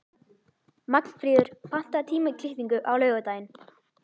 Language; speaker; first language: Icelandic; native; Icelandic